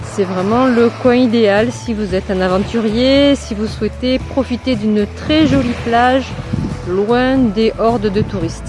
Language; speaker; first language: French; native; French